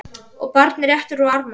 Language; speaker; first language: Icelandic; native; Icelandic